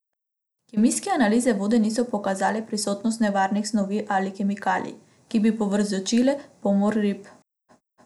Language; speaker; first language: Slovenian; non-native, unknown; Macedonian